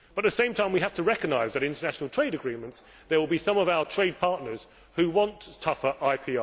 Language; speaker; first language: English; native; English